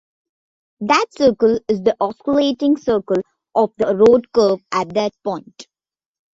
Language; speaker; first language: English; non-native, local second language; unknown